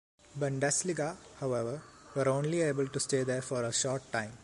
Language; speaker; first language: English; non-native, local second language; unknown